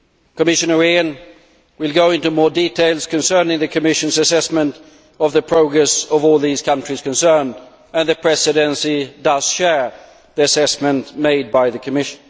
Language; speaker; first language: English; non-native, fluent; Swedish